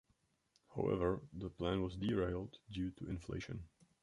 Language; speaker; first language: English; non-native, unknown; Czech